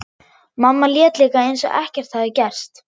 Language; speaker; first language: Icelandic; non-native, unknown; German